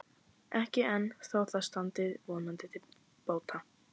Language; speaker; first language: Icelandic; native; Icelandic